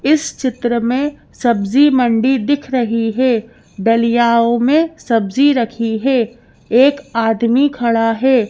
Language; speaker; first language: Hindi; native; Hindi